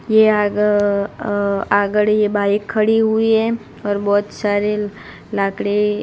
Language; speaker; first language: Hindi; non-native, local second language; Gujarati